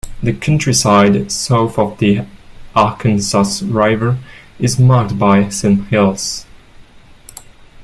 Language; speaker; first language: English; non-native, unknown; French